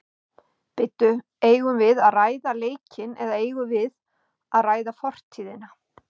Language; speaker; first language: Icelandic; native; Icelandic